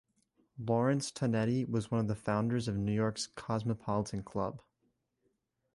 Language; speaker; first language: English; native; English